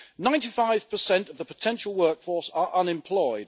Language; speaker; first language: English; native; English